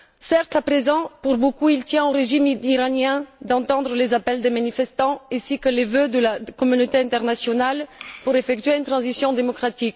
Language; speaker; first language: French; non-native, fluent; Bulgarian